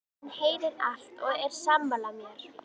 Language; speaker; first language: Icelandic; native; Icelandic